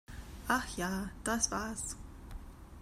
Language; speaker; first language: German; non-native, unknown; English